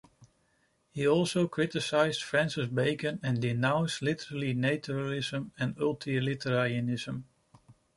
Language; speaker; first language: English; non-native, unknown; Dutch